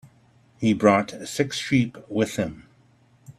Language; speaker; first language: English; native; English